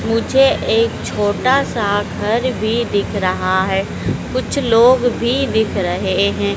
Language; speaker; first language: Hindi; native; Hindi